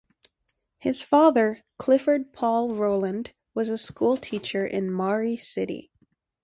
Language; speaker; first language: English; native; English